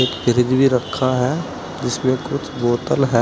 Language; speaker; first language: Hindi; native; Hindi